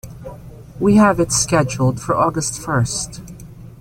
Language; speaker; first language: English; non-native, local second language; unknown